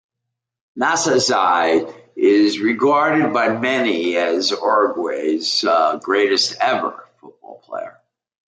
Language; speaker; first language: English; native; English